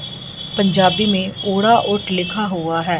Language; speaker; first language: Hindi; non-native, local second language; Punjabi